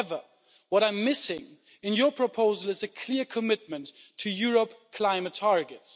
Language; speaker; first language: English; non-native, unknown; German